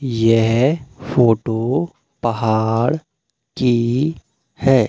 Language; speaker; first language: Hindi; native; Hindi